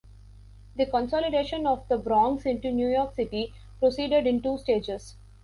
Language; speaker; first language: English; non-native, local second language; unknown